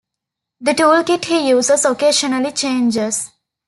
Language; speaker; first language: English; non-native, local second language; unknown